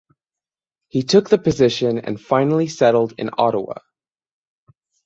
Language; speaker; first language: English; native; English